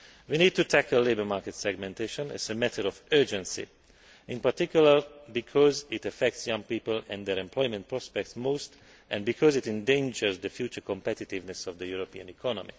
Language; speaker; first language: English; non-native, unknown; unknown